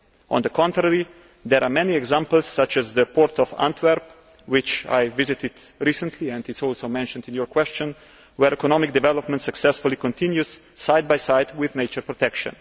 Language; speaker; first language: English; non-native, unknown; Slovenian